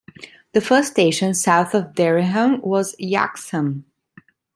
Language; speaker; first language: English; non-native, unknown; Italian